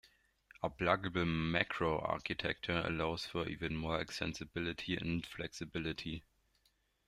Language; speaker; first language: English; non-native, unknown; German